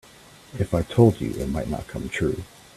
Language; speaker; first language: English; native; English